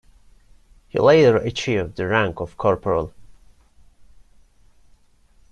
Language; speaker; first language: English; non-native, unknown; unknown